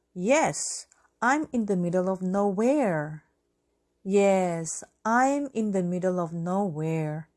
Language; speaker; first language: English; non-native, fluent; Korean